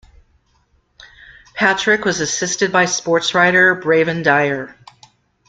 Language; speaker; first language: English; native; English